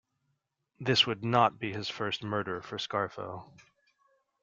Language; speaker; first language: English; native; English